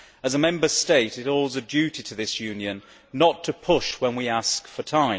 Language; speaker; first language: English; native; English